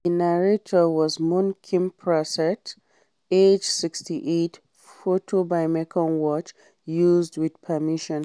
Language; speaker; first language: English; non-native, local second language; Hausa